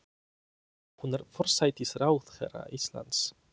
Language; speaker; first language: Icelandic; non-native, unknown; Polish